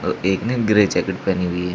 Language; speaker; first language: Hindi; native; Hindi